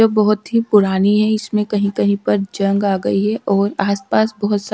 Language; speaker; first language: Hindi; native; Hindi